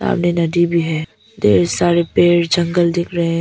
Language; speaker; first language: Hindi; non-native, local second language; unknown